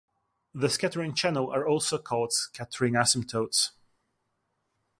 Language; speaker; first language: English; non-native, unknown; Russian